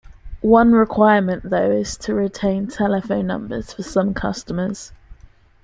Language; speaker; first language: English; native; English